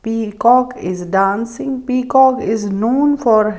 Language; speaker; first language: English; non-native, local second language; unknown